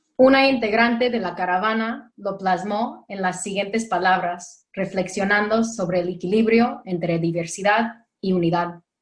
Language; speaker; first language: Spanish; non-native, fluent; English